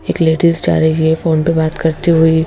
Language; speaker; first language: Hindi; native; Hindi